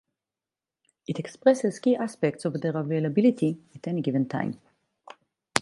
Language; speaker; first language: English; non-native, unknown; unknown